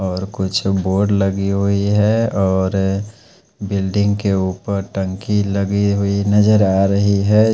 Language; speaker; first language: Hindi; non-native, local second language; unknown